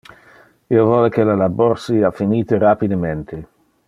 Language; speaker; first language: Interlingua; non-native, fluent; Dutch